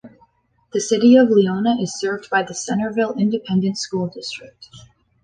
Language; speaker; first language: English; native; English